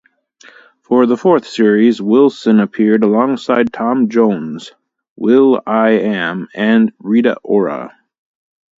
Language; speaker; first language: English; native; English